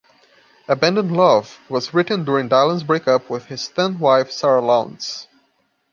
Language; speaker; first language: English; non-native, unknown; Portuguese